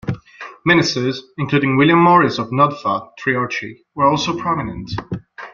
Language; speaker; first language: English; non-native, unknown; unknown